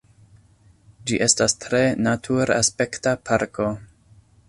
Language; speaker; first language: Esperanto; non-native, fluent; English